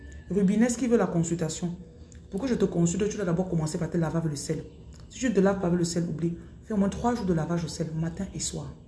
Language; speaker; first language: French; non-native, local second language; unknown